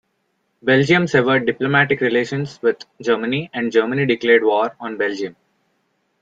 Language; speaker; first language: English; non-native, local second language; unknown